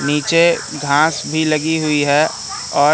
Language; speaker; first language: Hindi; native; Hindi